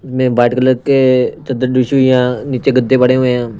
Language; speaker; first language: Hindi; non-native, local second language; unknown